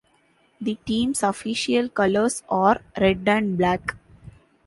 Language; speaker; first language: English; non-native, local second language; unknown